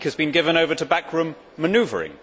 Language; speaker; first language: English; native; English